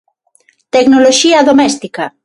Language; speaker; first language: Galician; non-native, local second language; Spanish